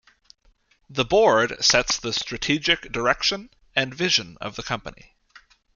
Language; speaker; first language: English; native; English